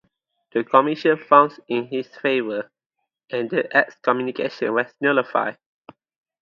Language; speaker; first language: English; non-native, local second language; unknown